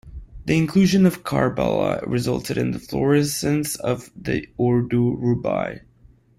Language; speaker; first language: English; non-native, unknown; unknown